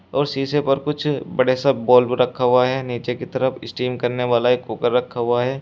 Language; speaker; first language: Hindi; native; Hindi